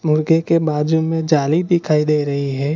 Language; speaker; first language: Hindi; non-native, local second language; Gujarati